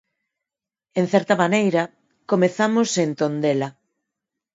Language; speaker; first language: Galician; non-native, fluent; Spanish